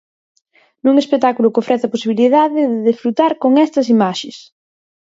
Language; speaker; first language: Galician; native; Galician